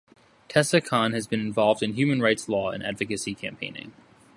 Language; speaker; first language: English; native; English